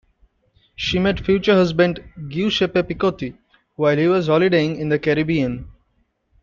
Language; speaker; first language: English; non-native, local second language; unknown